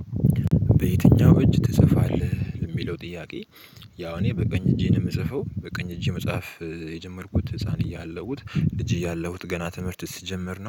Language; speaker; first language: Amharic; native; Amharic